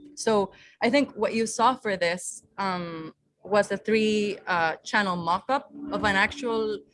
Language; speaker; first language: English; non-native, local second language; Spanish